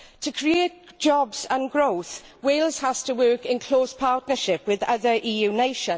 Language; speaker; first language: English; native; English